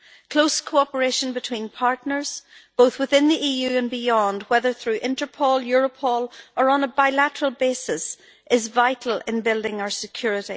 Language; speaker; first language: English; native; English